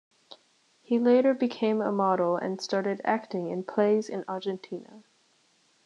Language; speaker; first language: English; native; English